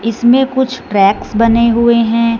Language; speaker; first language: Hindi; non-native, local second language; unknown